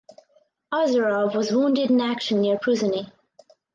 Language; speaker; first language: English; native; English